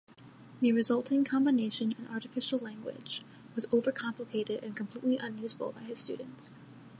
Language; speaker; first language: English; native; English